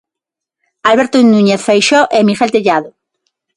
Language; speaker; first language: Galician; non-native, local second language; Spanish